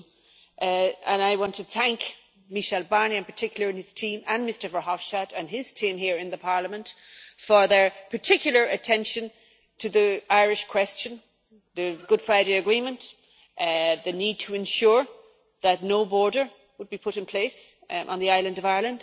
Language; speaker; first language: English; native; English